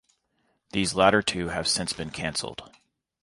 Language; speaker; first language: English; native; English